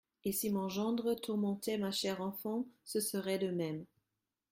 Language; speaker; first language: French; non-native, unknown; German